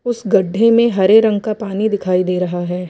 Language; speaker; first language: Hindi; native; Hindi